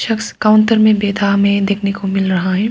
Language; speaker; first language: Hindi; non-native, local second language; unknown